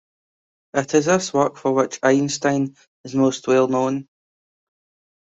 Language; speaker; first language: English; native; English